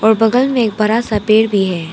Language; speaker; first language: Hindi; non-native, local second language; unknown